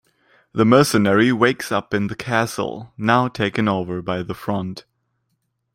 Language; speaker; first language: English; non-native, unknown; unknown